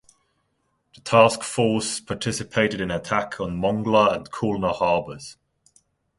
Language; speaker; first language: English; non-native, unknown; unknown